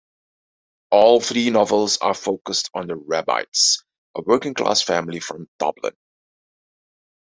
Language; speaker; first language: English; non-native, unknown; Dutch